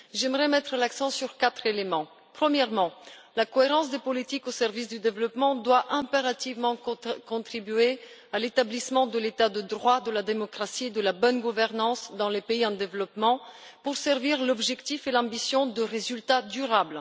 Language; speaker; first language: French; non-native, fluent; Bulgarian